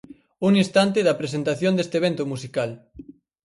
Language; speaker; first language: Galician; native; Galician